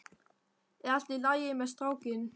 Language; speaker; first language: Icelandic; non-native, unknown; German